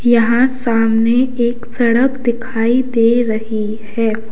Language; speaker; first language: Hindi; native; Hindi